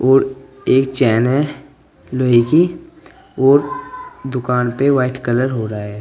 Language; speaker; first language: Hindi; native; Hindi